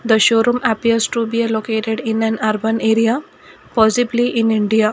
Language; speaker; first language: English; non-native, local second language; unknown